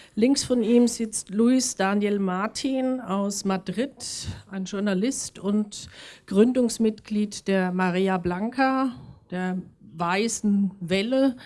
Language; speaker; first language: German; native; German